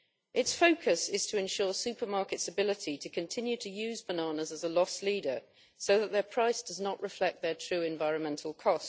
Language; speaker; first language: English; native; English